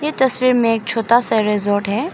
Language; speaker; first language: Hindi; non-native, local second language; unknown